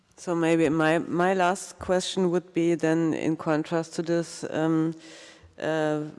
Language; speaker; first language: English; non-native, fluent; German